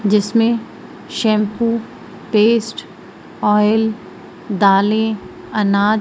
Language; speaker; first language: Hindi; native; Hindi